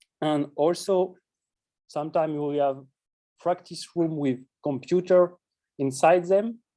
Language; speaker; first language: English; non-native, fluent; French